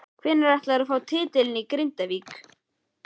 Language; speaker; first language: Icelandic; native; Icelandic